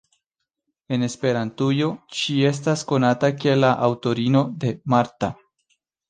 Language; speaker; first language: Esperanto; non-native, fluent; Spanish